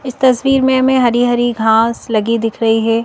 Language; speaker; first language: Hindi; native; Hindi